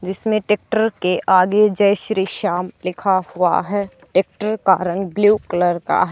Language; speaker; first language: Hindi; native; Hindi